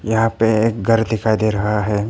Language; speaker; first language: Hindi; non-native, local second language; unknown